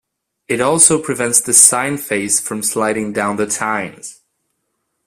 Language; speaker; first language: English; non-native, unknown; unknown